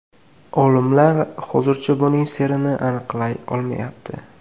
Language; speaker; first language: Uzbek; native; Uzbek